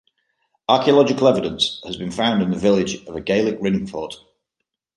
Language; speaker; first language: English; native; English